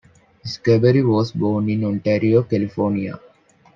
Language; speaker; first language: English; non-native, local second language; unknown